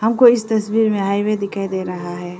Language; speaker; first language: Hindi; non-native, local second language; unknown